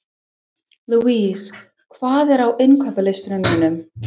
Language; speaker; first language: Icelandic; non-native, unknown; English